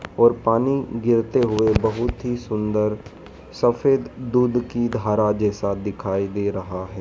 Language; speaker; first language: Hindi; native; Hindi